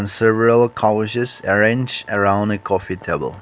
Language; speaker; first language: English; non-native, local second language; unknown